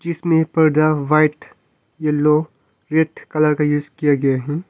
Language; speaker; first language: Hindi; non-native, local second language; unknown